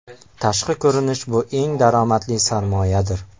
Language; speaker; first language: Uzbek; native; Uzbek